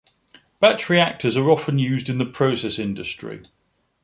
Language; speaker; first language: English; native; English